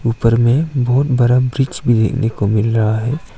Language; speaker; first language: Hindi; non-native, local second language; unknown